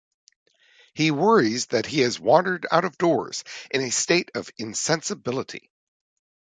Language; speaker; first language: English; native; English